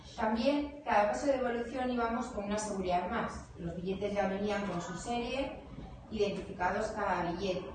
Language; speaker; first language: Spanish; native; Spanish